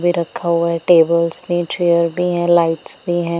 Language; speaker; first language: Hindi; non-native, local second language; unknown